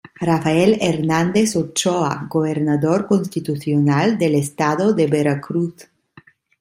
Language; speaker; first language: Spanish; non-native, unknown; Italian